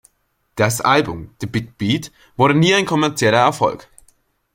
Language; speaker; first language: German; native; German